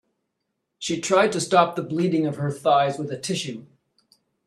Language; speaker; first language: English; native; English